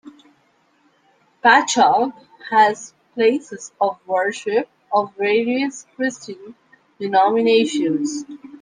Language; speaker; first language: English; non-native, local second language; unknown